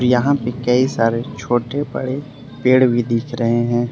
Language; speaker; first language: Hindi; early bilingual, other home language; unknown